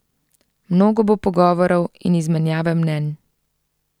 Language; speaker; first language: Slovenian; native; Slovenian